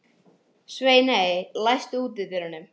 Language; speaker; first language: Icelandic; non-native, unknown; English